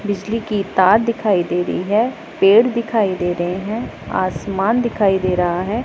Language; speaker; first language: Hindi; non-native, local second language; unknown